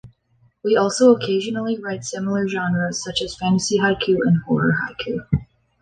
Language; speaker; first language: English; native; English